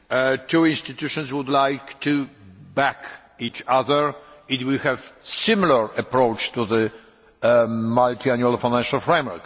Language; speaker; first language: English; non-native, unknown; Polish